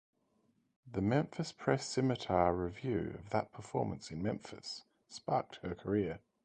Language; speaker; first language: English; native; English